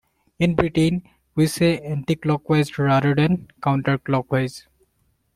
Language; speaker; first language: English; non-native, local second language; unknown